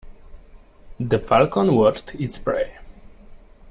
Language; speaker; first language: English; non-native, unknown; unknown